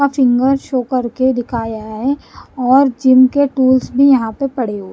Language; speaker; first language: Hindi; non-native, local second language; Punjabi